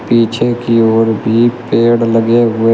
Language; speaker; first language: Hindi; native; Hindi